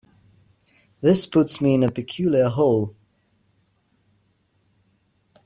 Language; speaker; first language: English; native; English